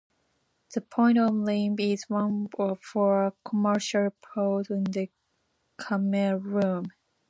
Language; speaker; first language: English; non-native, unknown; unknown